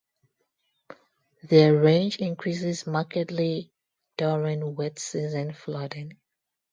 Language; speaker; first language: English; non-native, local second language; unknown